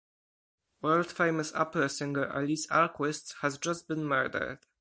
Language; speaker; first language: English; non-native, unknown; Polish